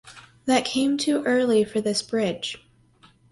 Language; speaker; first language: English; native; English